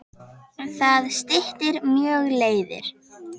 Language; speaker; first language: Icelandic; native; Icelandic